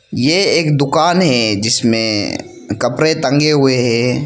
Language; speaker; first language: Hindi; non-native, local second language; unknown